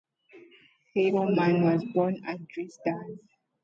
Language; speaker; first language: English; native; English